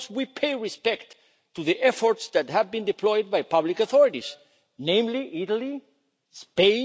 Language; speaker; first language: English; non-native, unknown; Spanish